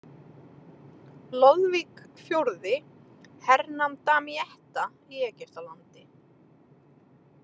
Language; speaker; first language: Icelandic; native; Icelandic